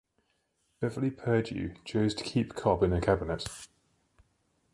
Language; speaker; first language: English; native; English